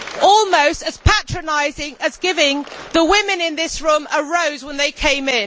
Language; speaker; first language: English; native; English